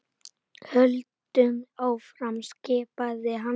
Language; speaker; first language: Icelandic; native; Icelandic